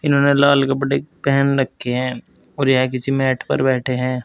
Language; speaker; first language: Hindi; native; Hindi